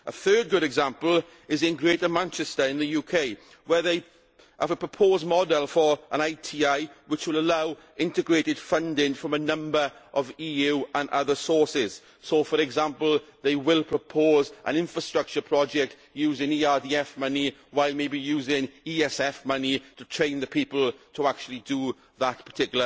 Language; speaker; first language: English; native; English